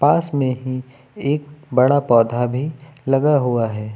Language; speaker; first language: Hindi; native; Hindi